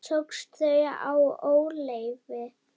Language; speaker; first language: Icelandic; non-native, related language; Danish